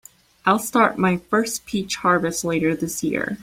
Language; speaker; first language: English; native; English